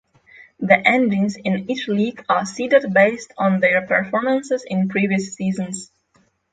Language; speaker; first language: English; non-native, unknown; Polish